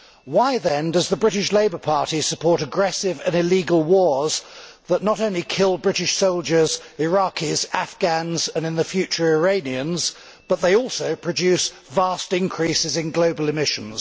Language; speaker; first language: English; native; English